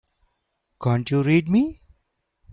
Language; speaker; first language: English; non-native, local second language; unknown